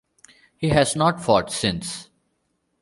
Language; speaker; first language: English; non-native, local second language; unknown